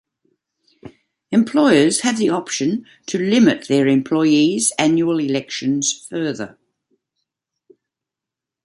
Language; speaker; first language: English; native; English